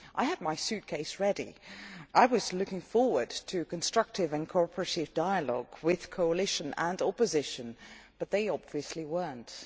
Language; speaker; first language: English; non-native, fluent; Dutch